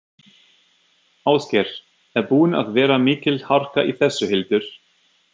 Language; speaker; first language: Icelandic; non-native, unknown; German